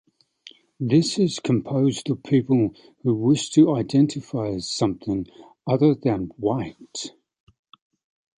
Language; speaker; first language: English; native; English